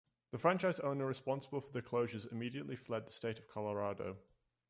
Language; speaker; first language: English; native; English